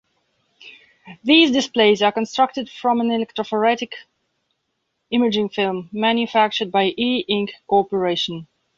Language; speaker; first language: English; non-native, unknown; Belarusian